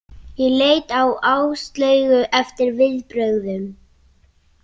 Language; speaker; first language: Icelandic; native; Icelandic